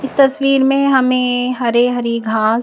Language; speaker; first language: Hindi; native; Hindi